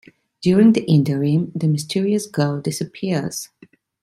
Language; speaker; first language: English; non-native, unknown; Italian